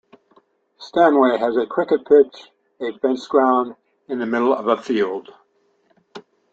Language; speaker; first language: English; native; English